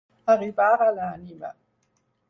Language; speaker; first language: Catalan; non-native, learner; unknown